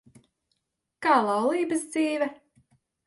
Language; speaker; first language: Latvian; native; Latvian